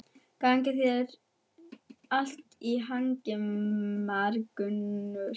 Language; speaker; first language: Icelandic; non-native, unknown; German